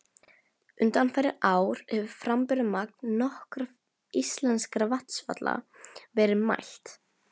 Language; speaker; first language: Icelandic; non-native, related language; Norwegian